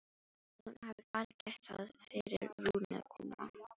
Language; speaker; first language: Icelandic; non-native, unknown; Filipino